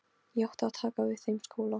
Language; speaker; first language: Icelandic; non-native, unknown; Polish